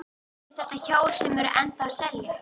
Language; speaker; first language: Icelandic; native; Icelandic